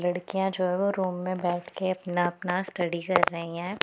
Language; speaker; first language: Hindi; non-native, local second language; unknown